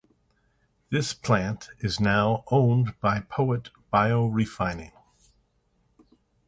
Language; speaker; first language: English; native; English